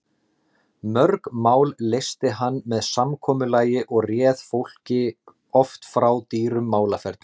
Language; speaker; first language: Icelandic; native; Icelandic